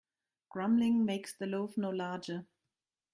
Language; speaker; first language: English; non-native, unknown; German